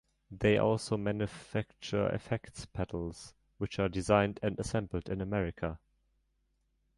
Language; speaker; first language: English; non-native, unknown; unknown